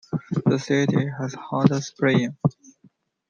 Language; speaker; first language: English; non-native, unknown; Chinese